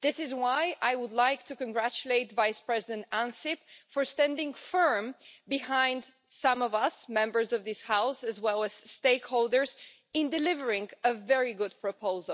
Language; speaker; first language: English; non-native, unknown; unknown